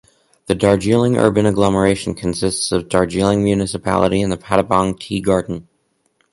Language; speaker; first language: English; native; English